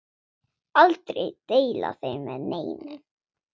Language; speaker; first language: Icelandic; non-native, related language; Swedish